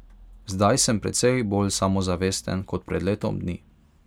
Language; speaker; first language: Slovenian; non-native, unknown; Hungarian